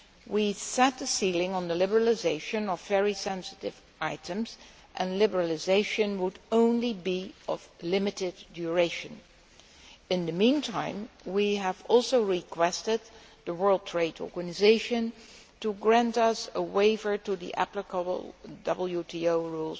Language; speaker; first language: English; non-native, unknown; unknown